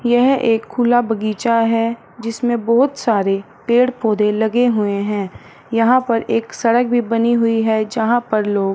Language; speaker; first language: Hindi; non-native, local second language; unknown